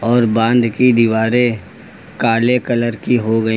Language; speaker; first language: Hindi; native; Hindi